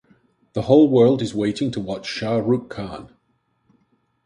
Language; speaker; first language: English; native; English